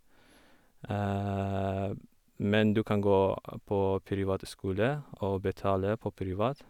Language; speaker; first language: Norwegian; non-native, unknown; Kurdish